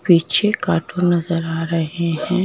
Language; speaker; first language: Hindi; native; Hindi